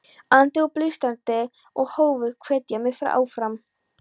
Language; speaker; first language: Icelandic; non-native, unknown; Polish